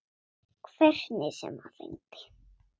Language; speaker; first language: Icelandic; non-native, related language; Swedish